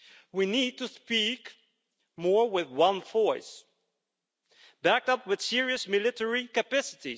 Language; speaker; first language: English; non-native, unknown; Dutch